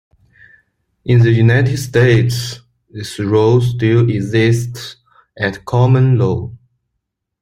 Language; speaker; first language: English; non-native, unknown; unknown